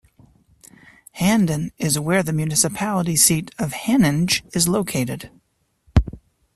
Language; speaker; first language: English; native; English